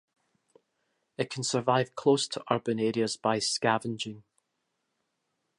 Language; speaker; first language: English; native; English